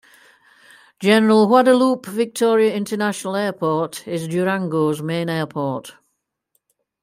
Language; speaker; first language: English; native; English